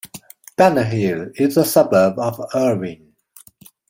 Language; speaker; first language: English; non-native, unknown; Chinese